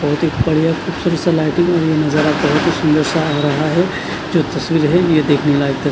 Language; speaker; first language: Hindi; non-native, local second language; Punjabi